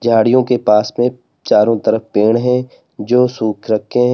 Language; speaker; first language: Hindi; native; Hindi